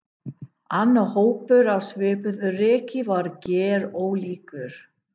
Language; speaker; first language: Icelandic; non-native, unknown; English